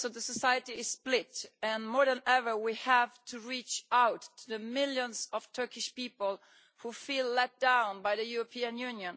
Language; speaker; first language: English; non-native, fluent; Italian